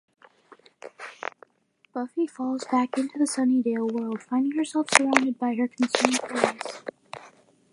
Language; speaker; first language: English; native; English